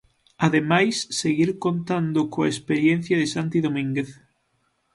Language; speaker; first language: Galician; native; Galician